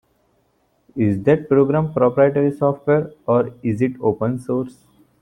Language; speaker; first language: English; non-native, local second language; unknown